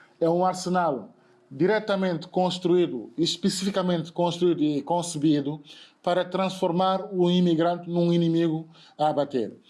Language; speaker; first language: Portuguese; non-native, fluent; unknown